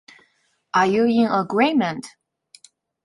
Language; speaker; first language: English; non-native, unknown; Chinese